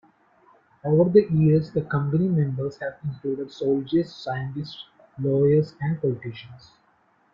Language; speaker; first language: English; non-native, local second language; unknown